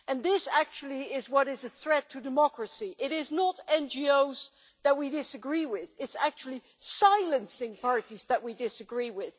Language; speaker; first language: English; non-native, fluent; Dutch